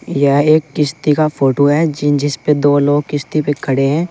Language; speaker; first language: Hindi; native; Hindi